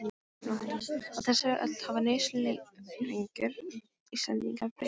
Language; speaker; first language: Icelandic; non-native, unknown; Polish